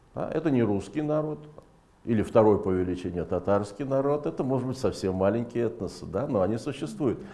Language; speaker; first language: Russian; native; Russian